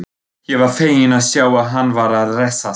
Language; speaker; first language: Icelandic; non-native, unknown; German